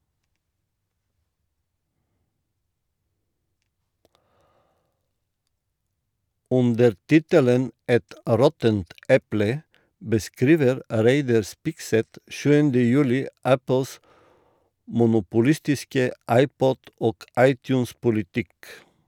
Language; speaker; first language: Norwegian; non-native, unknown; Bulgarian